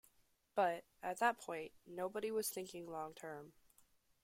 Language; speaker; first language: English; native; English